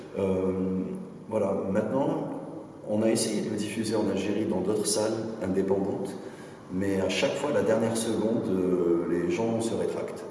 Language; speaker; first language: French; non-native, local second language; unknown